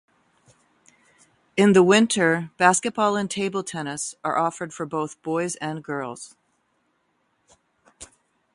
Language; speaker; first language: English; native; English